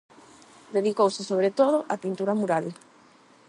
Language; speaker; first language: Galician; non-native, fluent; Spanish